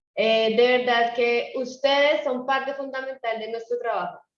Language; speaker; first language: Spanish; native; Spanish